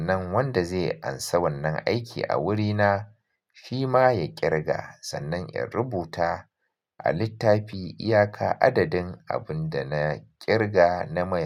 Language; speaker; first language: Hausa; native; Hausa